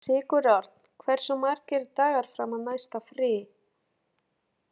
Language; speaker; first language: Icelandic; non-native, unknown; Polish